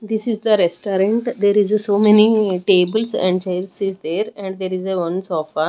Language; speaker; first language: English; non-native, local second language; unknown